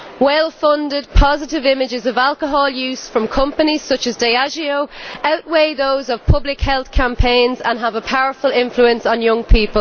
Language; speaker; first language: English; native; English